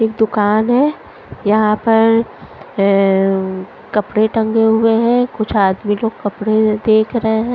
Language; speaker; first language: Hindi; non-native, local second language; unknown